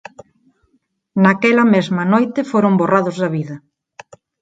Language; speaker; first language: Galician; non-native, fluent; Spanish